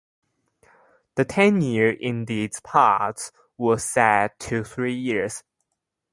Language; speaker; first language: English; non-native, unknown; Chinese